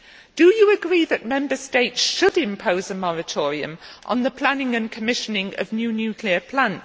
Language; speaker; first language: English; native; English